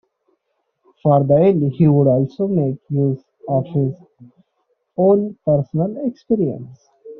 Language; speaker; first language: English; non-native, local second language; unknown